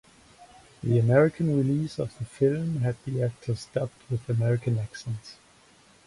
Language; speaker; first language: English; non-native, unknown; German